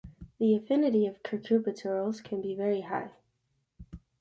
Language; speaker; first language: English; native; English